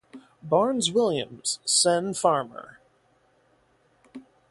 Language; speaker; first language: English; native; English